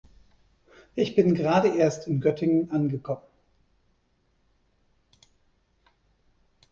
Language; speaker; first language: German; native; German